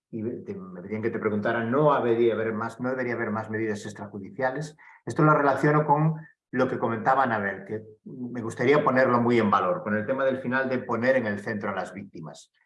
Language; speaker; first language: Spanish; native; Spanish